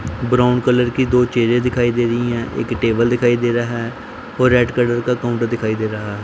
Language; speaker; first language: Hindi; non-native, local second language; Punjabi